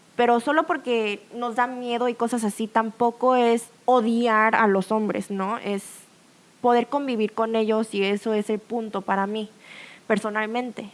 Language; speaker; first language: Spanish; early bilingual, other home language; Korean